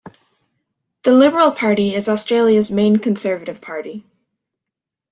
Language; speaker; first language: English; native; English